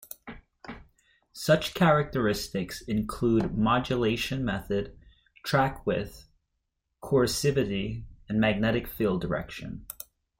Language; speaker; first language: English; native; English